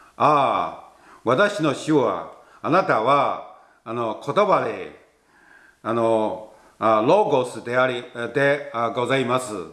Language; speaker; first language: Japanese; non-native, fluent; Chinese